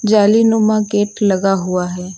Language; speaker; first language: Hindi; native; Hindi